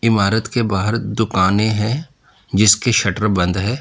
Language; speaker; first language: Hindi; native; Hindi